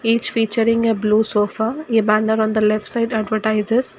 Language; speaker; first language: English; non-native, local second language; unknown